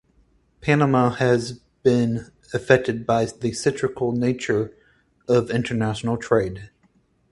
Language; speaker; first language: English; native; English